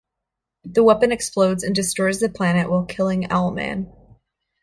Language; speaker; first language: English; native; English